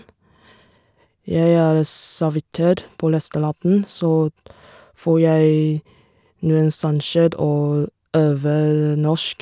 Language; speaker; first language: Norwegian; non-native, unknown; Chinese